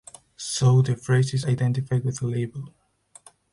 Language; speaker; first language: English; non-native, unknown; Spanish